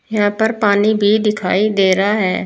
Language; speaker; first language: Hindi; native; Hindi